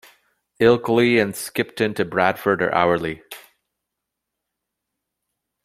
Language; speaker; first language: English; native; English